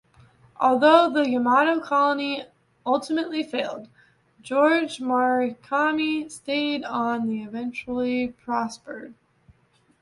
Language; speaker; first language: English; native; English